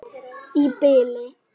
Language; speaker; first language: Icelandic; native; Icelandic